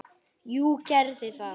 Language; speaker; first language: Icelandic; native; Icelandic